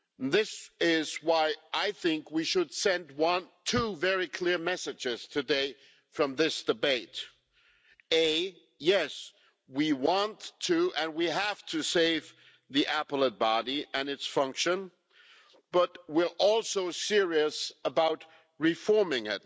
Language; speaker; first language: English; non-native, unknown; German